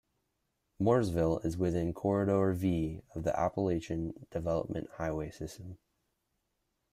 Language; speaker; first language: English; native; English